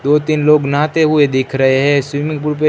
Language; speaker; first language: Hindi; non-native, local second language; Gujarati